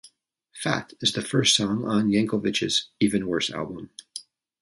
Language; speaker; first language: English; native; English